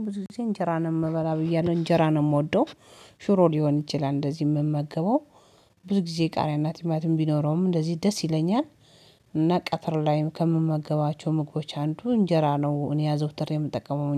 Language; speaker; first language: Amharic; native; Amharic